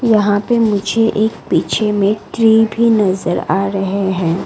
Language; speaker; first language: Hindi; non-native, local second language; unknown